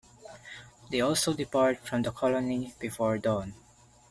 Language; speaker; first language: English; non-native, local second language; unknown